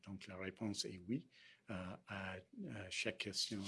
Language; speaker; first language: French; non-native, fluent; English